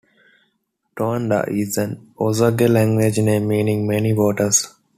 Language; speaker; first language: English; non-native, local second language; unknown